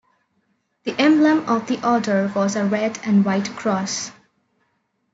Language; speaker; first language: English; non-native, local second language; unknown